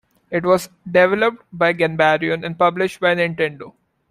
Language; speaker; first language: English; non-native, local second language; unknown